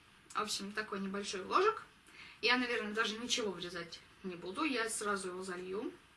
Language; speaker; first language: Russian; native; Russian